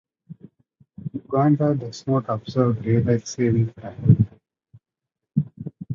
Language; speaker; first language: English; non-native, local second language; Tamil